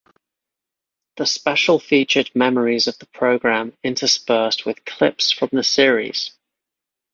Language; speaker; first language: English; native; English